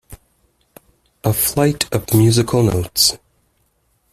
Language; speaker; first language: English; native; English